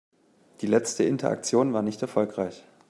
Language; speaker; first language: German; native; German